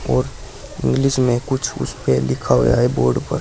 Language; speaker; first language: Hindi; native; Hindi